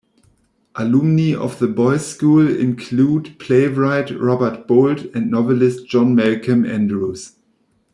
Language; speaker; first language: English; non-native, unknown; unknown